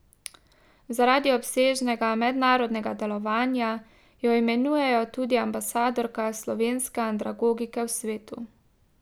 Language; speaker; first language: Slovenian; native; Slovenian